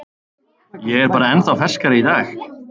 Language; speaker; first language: Icelandic; native; Icelandic